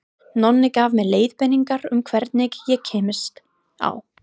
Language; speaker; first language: Icelandic; non-native, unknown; English